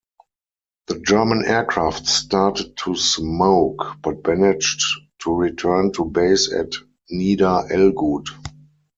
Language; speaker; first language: English; non-native, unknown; German